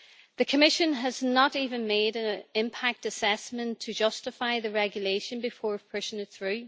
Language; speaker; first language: English; native; English